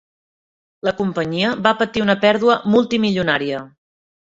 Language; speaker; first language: Catalan; native; Catalan